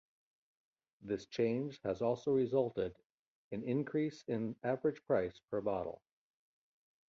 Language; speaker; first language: English; native; English